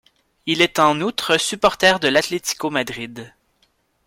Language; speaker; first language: French; native; French